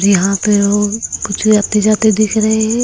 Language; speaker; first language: Hindi; native; Hindi